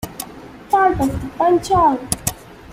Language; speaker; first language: English; non-native, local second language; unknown